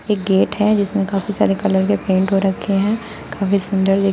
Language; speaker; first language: Hindi; native; Hindi